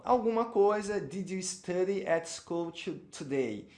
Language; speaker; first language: English; non-native, fluent; Portuguese